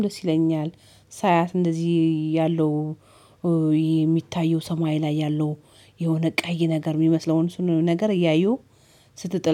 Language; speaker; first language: Amharic; native; Amharic